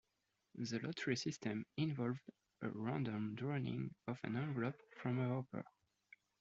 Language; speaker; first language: English; non-native, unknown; French